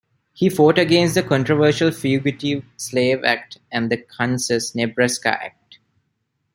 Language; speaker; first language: English; non-native, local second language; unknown